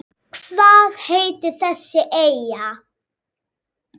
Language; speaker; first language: Icelandic; native; Icelandic